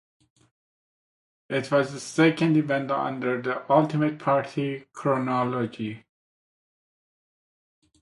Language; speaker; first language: English; native; English